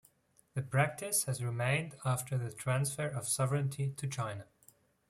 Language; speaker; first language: English; non-native, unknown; Swiss German